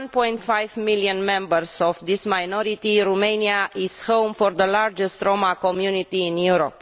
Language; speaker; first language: English; non-native, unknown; Romanian